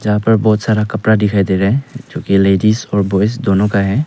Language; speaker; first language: Hindi; non-native, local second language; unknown